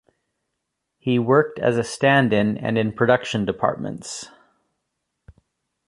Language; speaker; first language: English; native; English